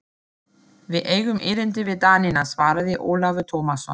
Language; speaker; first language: Icelandic; non-native, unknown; German